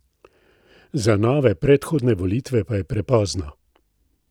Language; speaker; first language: Slovenian; native; Slovenian